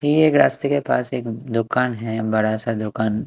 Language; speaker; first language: Hindi; non-native, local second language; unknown